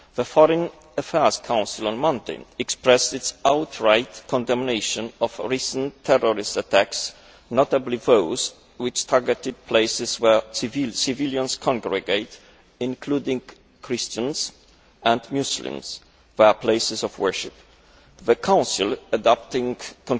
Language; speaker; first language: English; non-native, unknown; Polish